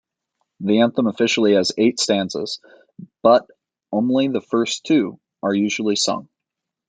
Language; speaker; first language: English; native; English